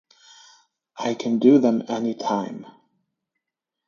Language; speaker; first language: English; native; English